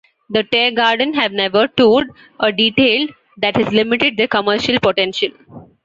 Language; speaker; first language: English; non-native, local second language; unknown